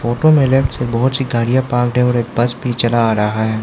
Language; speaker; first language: Hindi; non-native, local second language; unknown